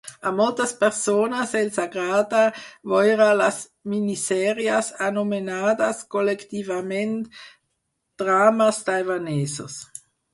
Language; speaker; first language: Catalan; non-native, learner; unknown